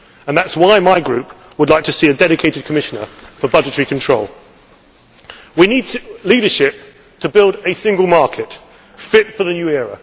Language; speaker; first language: English; native; English